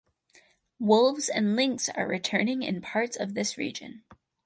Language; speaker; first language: English; native; English